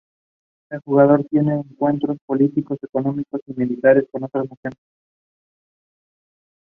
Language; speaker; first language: English; non-native, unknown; Spanish